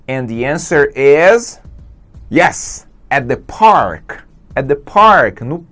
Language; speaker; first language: English; non-native, fluent; Portuguese